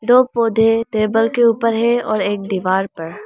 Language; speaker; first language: Hindi; non-native, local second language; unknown